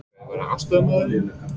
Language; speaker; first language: Icelandic; non-native, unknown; English